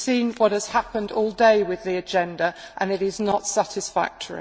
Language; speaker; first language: English; native; English